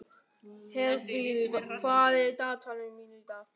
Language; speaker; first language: Icelandic; non-native, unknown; German